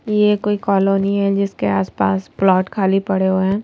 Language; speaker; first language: Hindi; native; Hindi